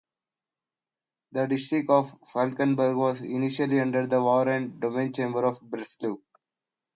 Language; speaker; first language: English; non-native, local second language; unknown